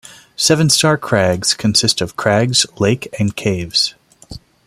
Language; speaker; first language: English; non-native, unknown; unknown